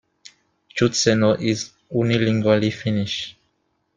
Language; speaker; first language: English; non-native, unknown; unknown